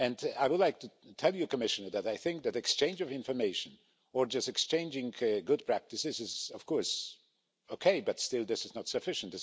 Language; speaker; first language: English; non-native, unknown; Polish